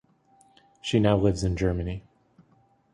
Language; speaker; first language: English; native; English